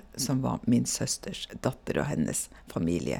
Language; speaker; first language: Norwegian; native; Norwegian